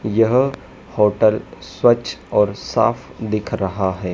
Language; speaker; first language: Hindi; native; Hindi